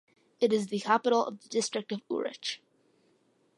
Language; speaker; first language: English; early bilingual, other home language; Malayalam